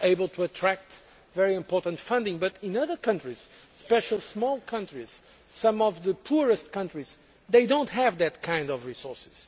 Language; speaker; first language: English; non-native, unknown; Portuguese